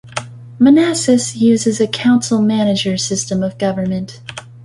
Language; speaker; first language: English; native; English